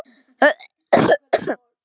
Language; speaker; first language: Icelandic; non-native, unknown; Polish